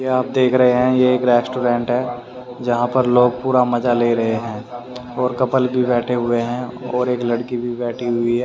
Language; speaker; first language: Hindi; native; Hindi